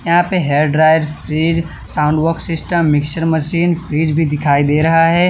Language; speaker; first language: Hindi; non-native, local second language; Gujarati